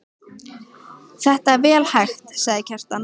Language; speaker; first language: Icelandic; native; Icelandic